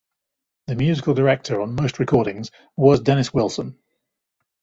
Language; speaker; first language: English; native; English